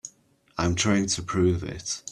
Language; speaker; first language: English; native; English